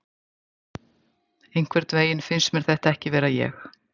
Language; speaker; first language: Icelandic; native; Icelandic